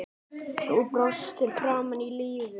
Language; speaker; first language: Icelandic; native; Icelandic